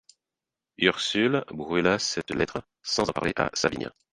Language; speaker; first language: French; non-native, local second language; Haitian Creole